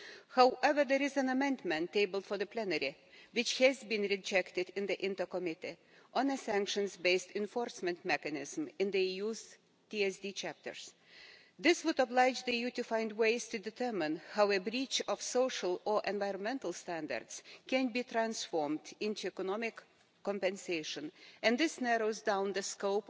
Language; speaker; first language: English; non-native, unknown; Lithuanian